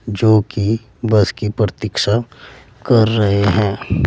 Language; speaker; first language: Hindi; native; Hindi